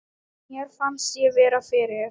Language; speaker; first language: Icelandic; non-native, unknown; Thai